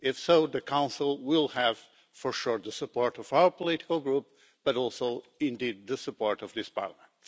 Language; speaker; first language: English; non-native, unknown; Portuguese